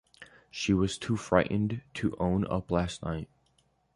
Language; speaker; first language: English; native; English